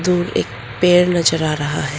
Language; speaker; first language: Hindi; non-native, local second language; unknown